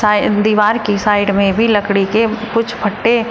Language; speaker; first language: Hindi; native; Hindi